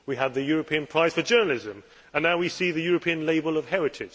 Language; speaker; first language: English; native; English